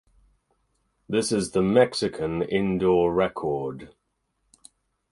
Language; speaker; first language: English; native; English